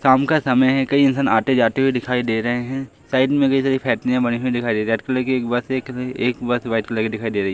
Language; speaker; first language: Hindi; native; Hindi